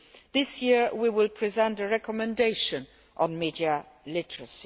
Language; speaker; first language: English; non-native, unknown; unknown